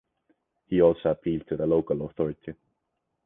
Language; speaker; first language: English; non-native, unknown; Estonian